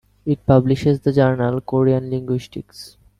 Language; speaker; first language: English; non-native, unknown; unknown